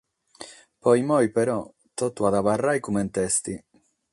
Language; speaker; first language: Sardinian; non-native, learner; Catalan